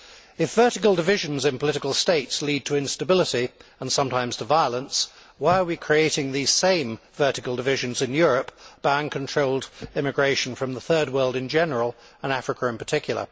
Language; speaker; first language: English; native; English